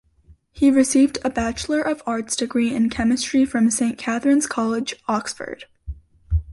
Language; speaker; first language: English; native; English